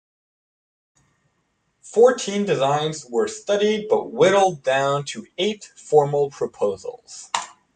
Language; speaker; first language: English; native; English